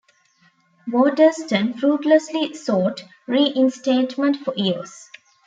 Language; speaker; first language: English; non-native, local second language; Tamil